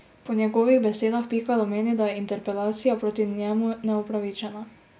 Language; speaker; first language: Slovenian; native; Slovenian